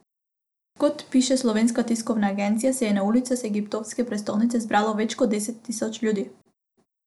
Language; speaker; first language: Slovenian; non-native, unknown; Macedonian